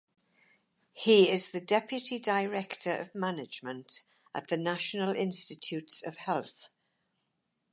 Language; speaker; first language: English; native; English